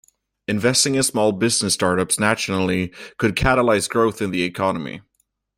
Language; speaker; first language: English; native; English